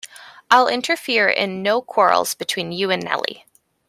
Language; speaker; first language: English; native; English